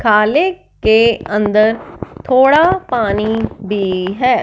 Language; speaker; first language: Hindi; non-native, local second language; Punjabi